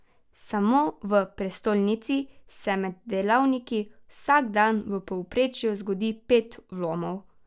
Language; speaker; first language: Slovenian; native; Slovenian